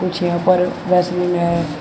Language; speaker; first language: Hindi; native; Hindi